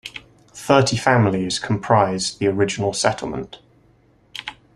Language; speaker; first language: English; native; English